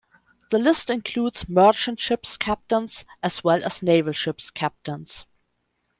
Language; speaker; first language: English; non-native, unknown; German